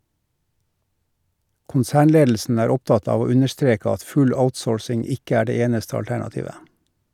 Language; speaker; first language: Norwegian; native; Norwegian